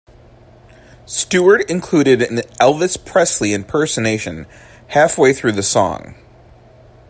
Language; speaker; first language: English; native; English